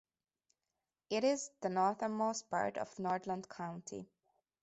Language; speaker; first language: English; non-native, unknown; Hungarian